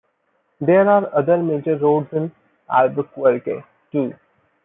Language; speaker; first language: English; non-native, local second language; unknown